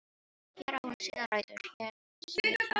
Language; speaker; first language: Icelandic; non-native, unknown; Filipino